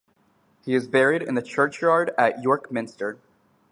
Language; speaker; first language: English; native; English